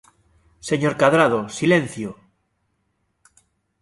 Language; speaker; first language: Galician; native; Galician